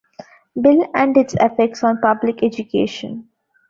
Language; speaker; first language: English; non-native, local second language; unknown